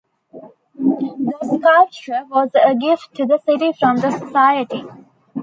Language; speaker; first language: English; non-native, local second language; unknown